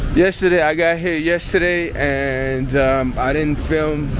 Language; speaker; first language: English; native; English